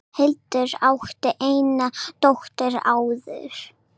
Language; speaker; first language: Icelandic; non-native, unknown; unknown